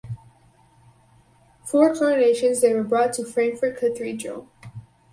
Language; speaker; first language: English; native; English